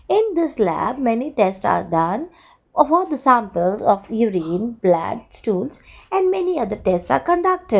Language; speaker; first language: English; non-native, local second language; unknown